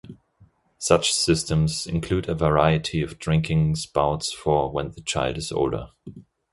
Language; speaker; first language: English; non-native, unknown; German